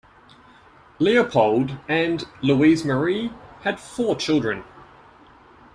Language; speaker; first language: English; native; English